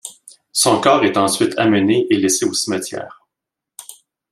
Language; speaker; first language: French; native; French